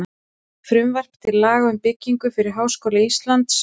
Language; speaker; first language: Icelandic; native; Icelandic